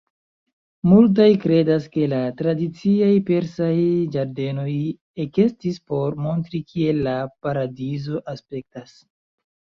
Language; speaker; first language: Esperanto; non-native, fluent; Chinese